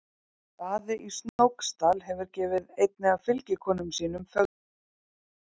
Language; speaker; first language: Icelandic; native; Icelandic